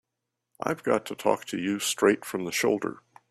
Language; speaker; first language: English; native; English